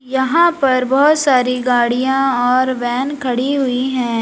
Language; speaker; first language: Hindi; native; Hindi